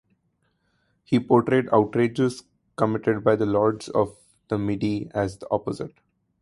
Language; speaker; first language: English; non-native, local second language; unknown